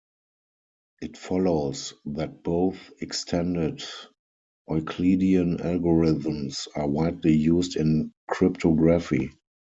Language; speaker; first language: English; non-native, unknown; German